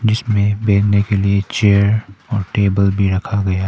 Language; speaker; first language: Hindi; non-native, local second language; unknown